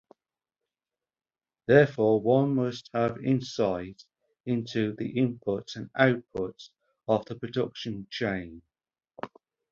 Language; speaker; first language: English; native; English